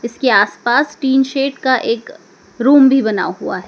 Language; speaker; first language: Hindi; native; Hindi